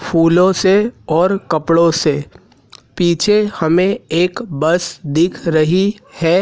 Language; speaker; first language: Hindi; native; Hindi